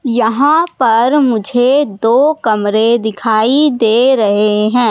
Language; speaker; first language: Hindi; native; Hindi